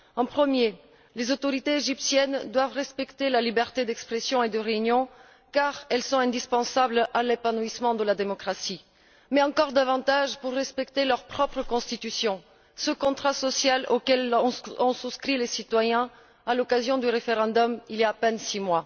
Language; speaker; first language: French; non-native, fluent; Bulgarian